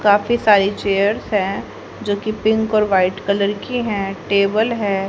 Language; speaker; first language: Hindi; native; Hindi